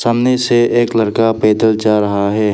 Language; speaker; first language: Hindi; non-native, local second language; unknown